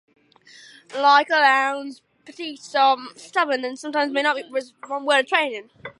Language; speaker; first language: English; native; English